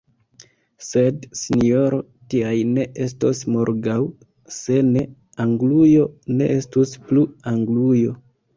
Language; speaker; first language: Esperanto; non-native, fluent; Kinyarwanda